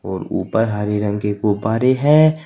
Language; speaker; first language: Hindi; native; Hindi